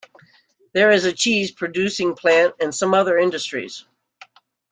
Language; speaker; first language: English; native; English